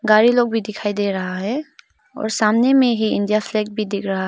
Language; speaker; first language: Hindi; non-native, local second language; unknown